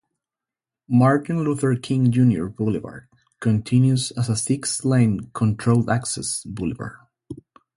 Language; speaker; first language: English; non-native, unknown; Spanish